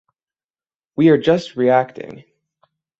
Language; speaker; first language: English; native; English